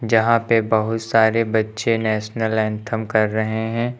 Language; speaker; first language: Hindi; native; Hindi